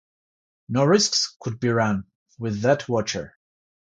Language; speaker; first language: English; non-native, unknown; Georgian